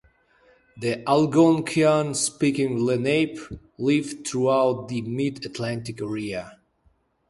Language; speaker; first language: English; native; English